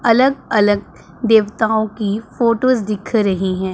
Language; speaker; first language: Hindi; non-native, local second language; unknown